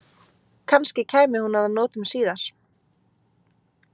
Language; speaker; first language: Icelandic; native; Icelandic